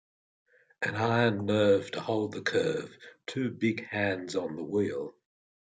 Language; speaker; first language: English; native; English